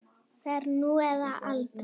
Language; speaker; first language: Icelandic; non-native, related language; Danish